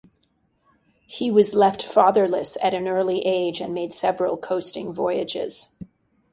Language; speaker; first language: English; native; English